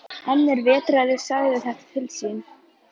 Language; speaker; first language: Icelandic; native; Icelandic